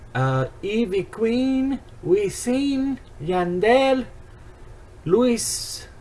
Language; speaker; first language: Spanish; non-native, learner; English